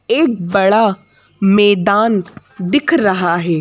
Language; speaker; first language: Hindi; native; Hindi